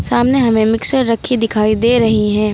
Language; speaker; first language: Hindi; native; Hindi